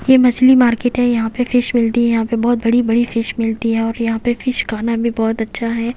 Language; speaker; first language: Hindi; native; Hindi